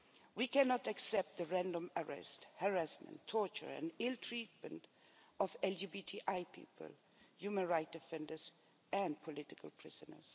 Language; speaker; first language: English; non-native, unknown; Swedish